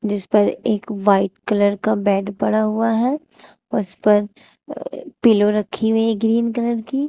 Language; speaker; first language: Hindi; native; Hindi